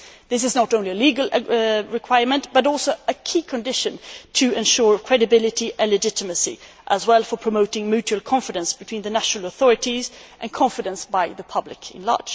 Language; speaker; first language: English; non-native, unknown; Swedish